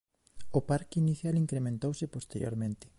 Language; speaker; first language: Galician; native; Galician